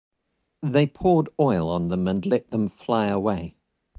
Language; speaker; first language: English; native; English